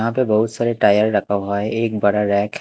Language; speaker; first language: Hindi; non-native, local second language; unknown